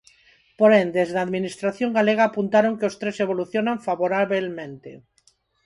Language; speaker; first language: Galician; non-native, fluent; Spanish